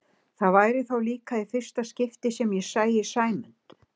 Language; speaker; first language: Icelandic; native; Icelandic